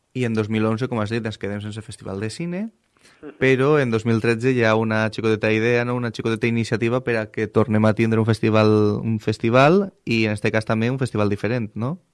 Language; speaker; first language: Catalan; native; Catalan